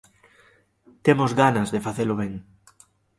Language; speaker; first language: Galician; native; Galician